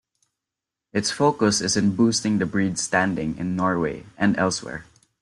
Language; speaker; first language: English; non-native, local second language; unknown